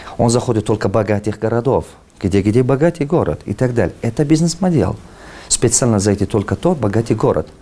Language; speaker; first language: Russian; non-native, local second language; Tajik